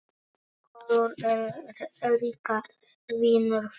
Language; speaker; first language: Icelandic; non-native, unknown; Polish